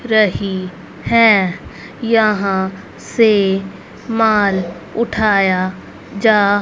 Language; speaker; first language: Hindi; native; Hindi